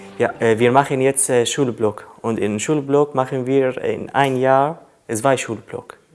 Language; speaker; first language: German; non-native, learner; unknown